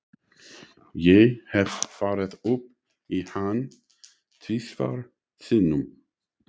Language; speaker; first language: Icelandic; non-native, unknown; English